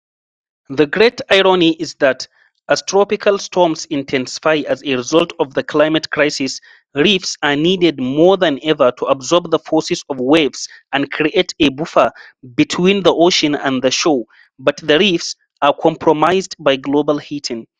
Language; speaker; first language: English; non-native, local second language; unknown